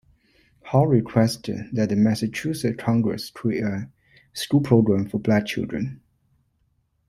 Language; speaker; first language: English; non-native, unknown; Chinese